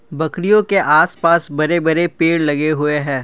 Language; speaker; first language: Hindi; non-native, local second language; Assamese